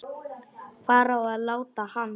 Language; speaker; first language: Icelandic; non-native, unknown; Polish